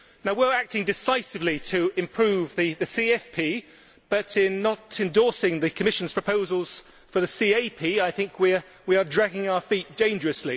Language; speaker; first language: English; native; English